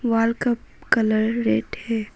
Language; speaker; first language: Hindi; non-native, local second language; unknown